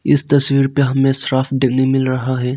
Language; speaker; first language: Hindi; non-native, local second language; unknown